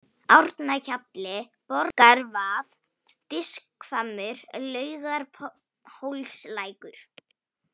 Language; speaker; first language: Icelandic; non-native, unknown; Polish